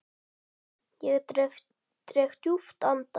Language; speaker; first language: Icelandic; native; Icelandic